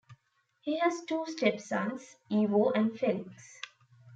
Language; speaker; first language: English; non-native, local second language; Tamil